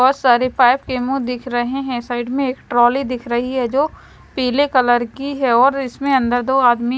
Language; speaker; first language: Hindi; non-native, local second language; Punjabi